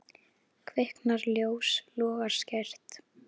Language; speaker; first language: Icelandic; native; Icelandic